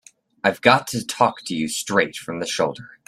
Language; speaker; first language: English; native; English